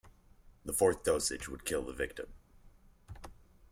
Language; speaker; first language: English; native; English